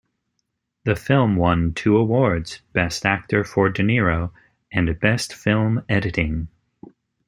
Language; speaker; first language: English; native; English